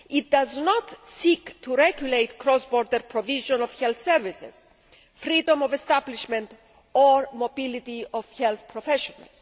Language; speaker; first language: English; non-native, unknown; Greek